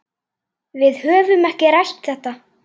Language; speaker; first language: Icelandic; native; Icelandic